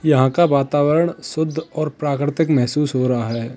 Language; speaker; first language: Hindi; native; Hindi